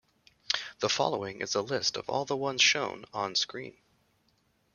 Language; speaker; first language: English; native; English